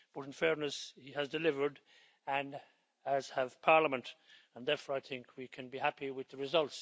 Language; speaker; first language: English; native; English